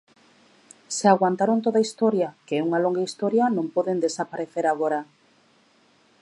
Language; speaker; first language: Galician; native; Galician